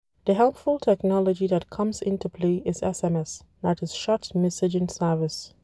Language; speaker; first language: English; non-native, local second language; Hausa